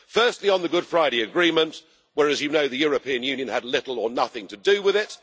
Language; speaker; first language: English; native; English